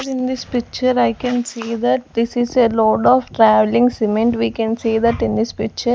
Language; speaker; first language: English; non-native, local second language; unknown